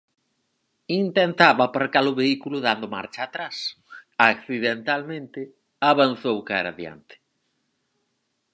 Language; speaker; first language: Galician; native; Galician